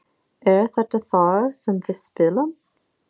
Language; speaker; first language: Icelandic; non-native, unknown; English